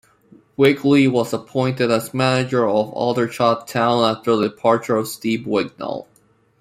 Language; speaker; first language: English; non-native, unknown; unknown